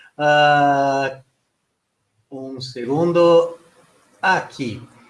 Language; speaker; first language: Spanish; non-native, related language; Portuguese